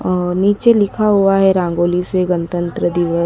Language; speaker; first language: Hindi; native; Hindi